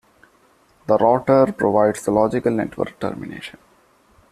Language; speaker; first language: English; non-native, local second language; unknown